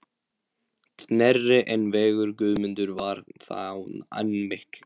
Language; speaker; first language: Icelandic; non-native, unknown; Polish